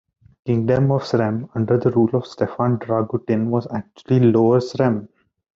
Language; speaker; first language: English; non-native, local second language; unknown